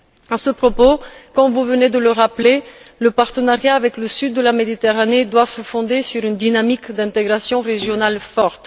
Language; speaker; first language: French; non-native, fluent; Bulgarian